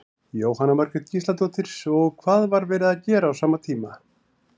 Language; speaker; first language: Icelandic; native; Icelandic